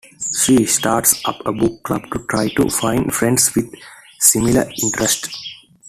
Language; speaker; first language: English; non-native, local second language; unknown